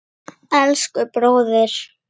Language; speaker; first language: Icelandic; native; Icelandic